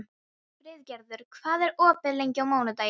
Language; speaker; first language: Icelandic; non-native, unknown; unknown